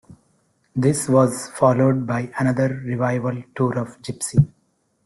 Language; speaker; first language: English; non-native, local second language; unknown